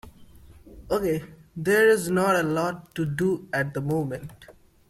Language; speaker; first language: English; non-native, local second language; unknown